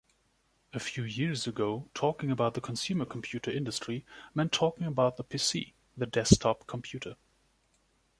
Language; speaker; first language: English; non-native, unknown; German